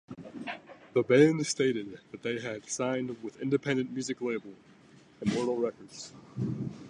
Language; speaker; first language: English; native; English